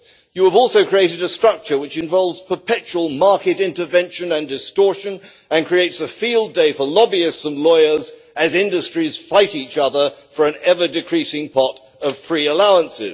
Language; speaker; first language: English; native; English